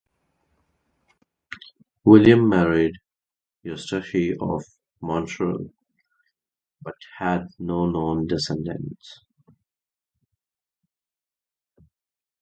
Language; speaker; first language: English; non-native, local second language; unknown